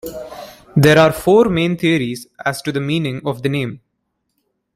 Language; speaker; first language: English; non-native, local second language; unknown